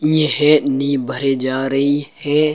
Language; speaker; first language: Hindi; native; Hindi